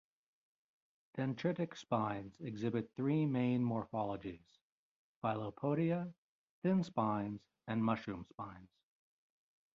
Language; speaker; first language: English; native; English